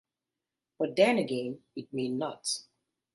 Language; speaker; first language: English; native; English